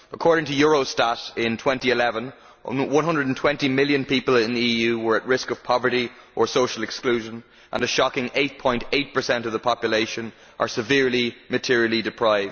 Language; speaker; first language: English; native; English